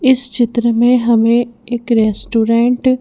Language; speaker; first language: Hindi; native; Hindi